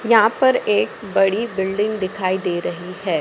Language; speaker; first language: Hindi; native; Hindi